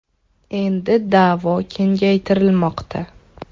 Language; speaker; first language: Uzbek; non-native, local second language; Russian